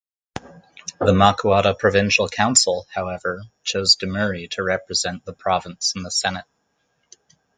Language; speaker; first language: English; native; English